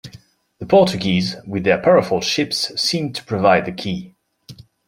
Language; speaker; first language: English; non-native, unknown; French